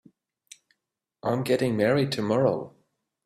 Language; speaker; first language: English; native; English